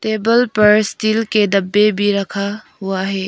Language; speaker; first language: Hindi; early bilingual, other home language; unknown